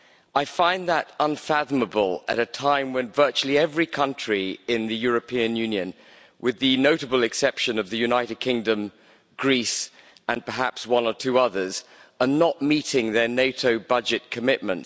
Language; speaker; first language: English; native; English